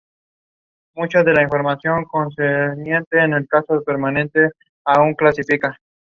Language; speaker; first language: English; non-native, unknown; Spanish